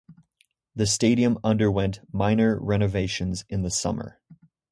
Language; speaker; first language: English; native; English